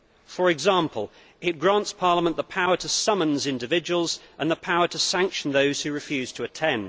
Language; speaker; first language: English; native; English